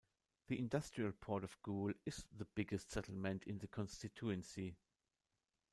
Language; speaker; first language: English; non-native, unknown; German